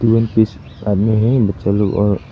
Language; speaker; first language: Hindi; early bilingual, other home language; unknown